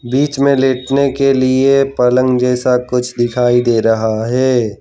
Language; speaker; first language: Hindi; non-native, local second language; Gujarati